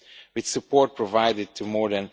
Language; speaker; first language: English; non-native, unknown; Romanian